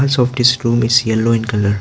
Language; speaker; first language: English; non-native, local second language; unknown